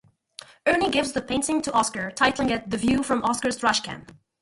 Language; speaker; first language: English; non-native, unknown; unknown